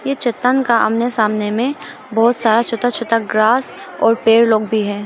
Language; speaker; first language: Hindi; non-native, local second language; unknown